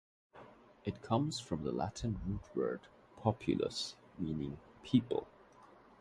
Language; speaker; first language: English; non-native, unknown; Bangla